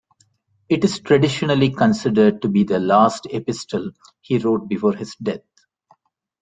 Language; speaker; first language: English; non-native, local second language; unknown